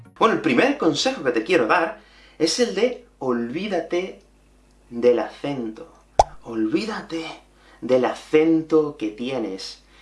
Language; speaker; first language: Spanish; native; Spanish